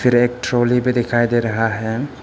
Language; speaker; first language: Hindi; early bilingual, other home language; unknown